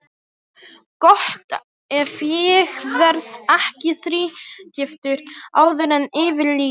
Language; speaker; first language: Icelandic; non-native, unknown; Polish